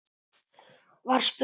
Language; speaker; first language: Icelandic; non-native, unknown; Italian